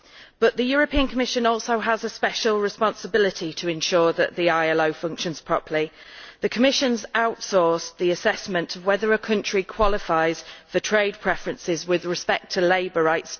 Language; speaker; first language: English; native; English